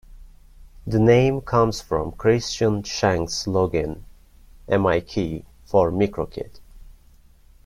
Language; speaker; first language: English; non-native, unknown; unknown